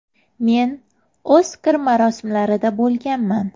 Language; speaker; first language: Uzbek; native; Uzbek